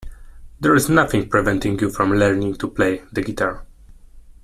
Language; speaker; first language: English; non-native, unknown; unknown